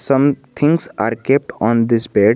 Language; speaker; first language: English; non-native, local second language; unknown